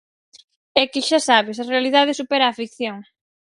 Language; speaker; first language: Galician; native; Galician